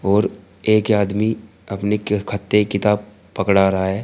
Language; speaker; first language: Hindi; native; Hindi